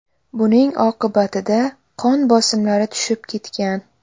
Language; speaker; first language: Uzbek; native; Uzbek